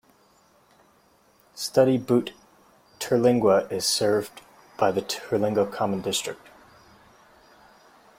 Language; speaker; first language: English; native; English